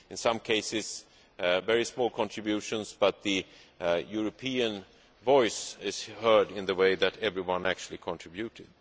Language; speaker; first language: English; non-native, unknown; Swedish